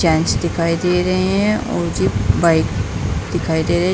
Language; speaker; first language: Hindi; native; Hindi